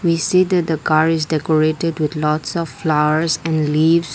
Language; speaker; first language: English; non-native, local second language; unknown